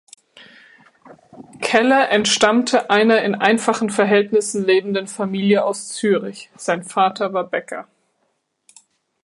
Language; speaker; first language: German; native; German